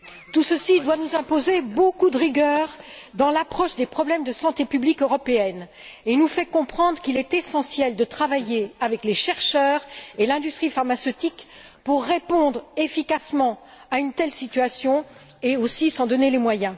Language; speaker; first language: French; native; French